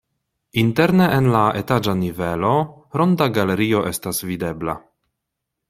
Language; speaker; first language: Esperanto; non-native, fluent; Polish